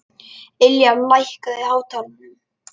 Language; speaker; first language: Icelandic; non-native, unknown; Lithuanian